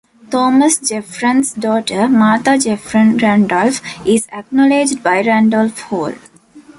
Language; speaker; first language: English; non-native, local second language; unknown